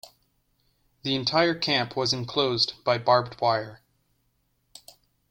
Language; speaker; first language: English; native; English